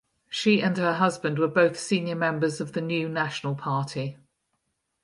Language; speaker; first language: English; native; English